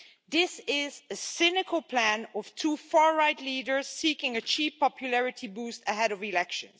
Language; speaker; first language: English; non-native, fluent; Dutch